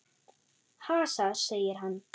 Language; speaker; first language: Icelandic; non-native, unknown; German